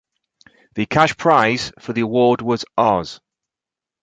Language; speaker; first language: English; native; English